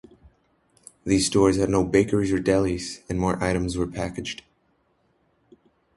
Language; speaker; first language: English; native; English